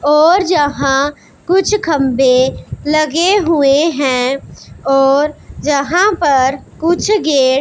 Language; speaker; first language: Hindi; non-native, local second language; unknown